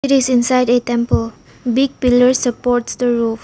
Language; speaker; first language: English; non-native, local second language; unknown